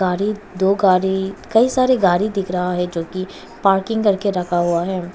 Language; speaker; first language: Hindi; non-native, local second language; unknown